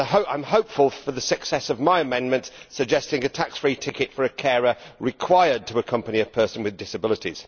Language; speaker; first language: English; native; English